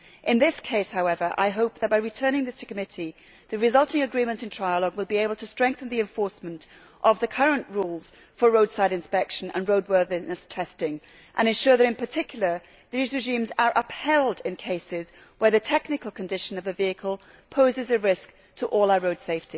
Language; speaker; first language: English; native; English